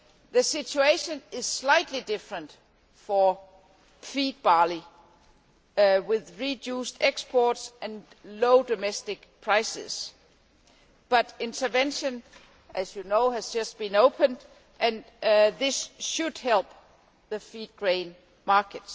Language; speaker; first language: English; non-native, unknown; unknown